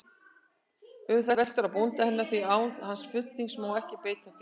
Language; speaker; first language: Icelandic; native; Icelandic